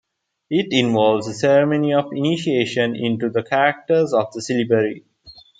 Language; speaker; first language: English; non-native, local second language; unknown